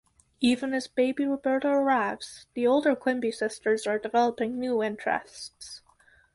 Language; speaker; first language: English; native; English